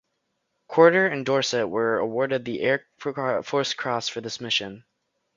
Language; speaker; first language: English; native; English